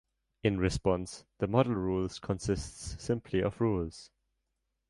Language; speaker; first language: English; non-native, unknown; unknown